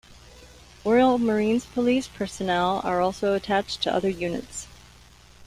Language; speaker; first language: English; native; English